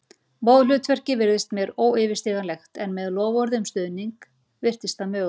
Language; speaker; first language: Icelandic; native; Icelandic